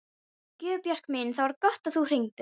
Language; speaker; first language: Icelandic; non-native, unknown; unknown